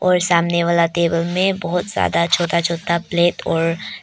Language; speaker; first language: Hindi; non-native, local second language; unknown